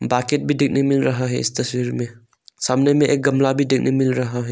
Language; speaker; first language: Hindi; non-native, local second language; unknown